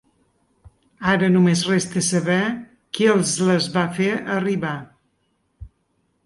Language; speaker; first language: Catalan; native; Catalan